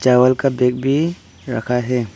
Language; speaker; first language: Hindi; non-native, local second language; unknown